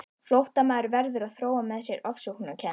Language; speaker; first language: Icelandic; native; Icelandic